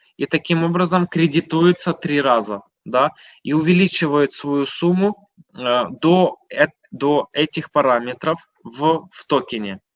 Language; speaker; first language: Russian; native; Russian